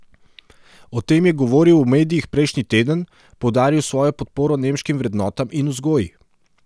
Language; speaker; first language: Slovenian; non-native, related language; Serbian